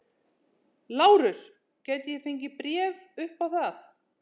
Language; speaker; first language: Icelandic; native; Icelandic